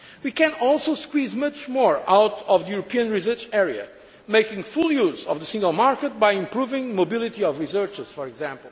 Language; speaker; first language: English; non-native, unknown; Portuguese